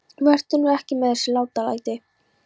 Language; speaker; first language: Icelandic; non-native, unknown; Polish